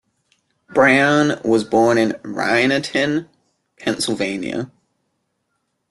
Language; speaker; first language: English; native; English